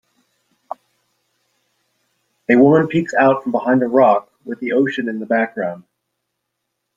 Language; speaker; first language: English; native; English